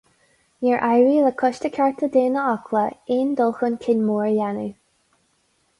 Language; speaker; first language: Irish; non-native, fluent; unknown